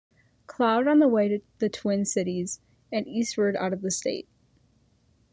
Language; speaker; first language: English; native; English